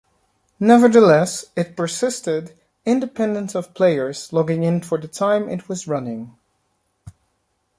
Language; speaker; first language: English; native; English